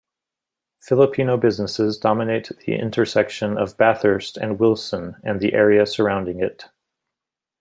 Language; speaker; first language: English; native; English